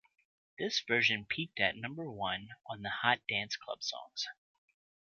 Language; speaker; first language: English; native; English